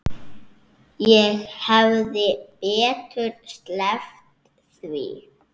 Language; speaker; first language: Icelandic; native; Icelandic